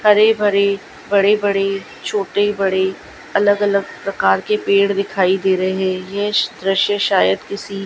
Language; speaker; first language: Hindi; non-native, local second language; Gujarati